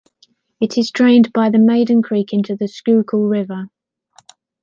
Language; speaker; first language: English; native; English